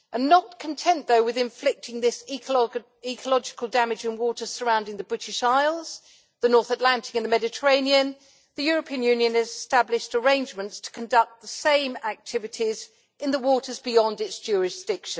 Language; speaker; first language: English; native; English